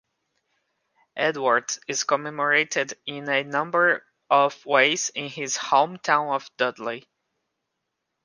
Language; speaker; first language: English; non-native, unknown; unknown